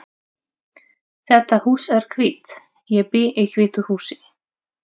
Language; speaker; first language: Icelandic; non-native, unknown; Russian